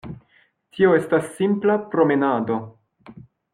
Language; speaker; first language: Esperanto; non-native, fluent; French